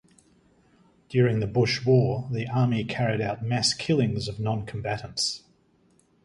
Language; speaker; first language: English; native; English